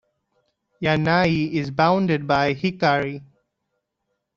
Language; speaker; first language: English; non-native, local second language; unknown